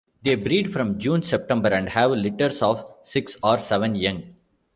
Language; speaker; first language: English; non-native, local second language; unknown